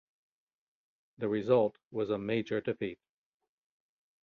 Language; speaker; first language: English; native; English